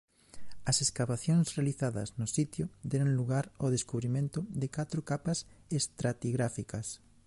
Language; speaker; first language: Galician; native; Galician